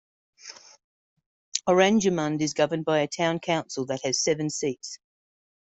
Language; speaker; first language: English; native; English